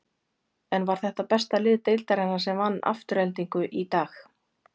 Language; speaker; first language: Icelandic; native; Icelandic